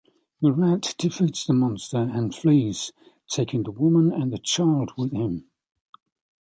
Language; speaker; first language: English; native; English